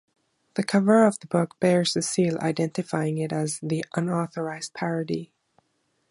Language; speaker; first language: English; non-native, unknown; German